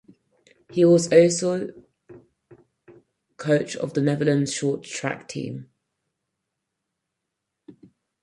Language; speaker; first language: English; native; English